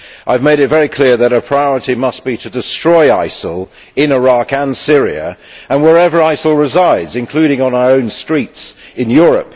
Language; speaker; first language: English; native; English